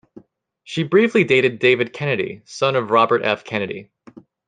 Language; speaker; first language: English; native; English